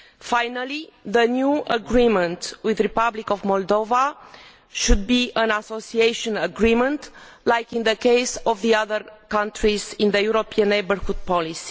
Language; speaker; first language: English; non-native, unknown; Romanian